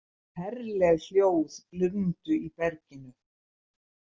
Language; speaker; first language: Icelandic; native; Icelandic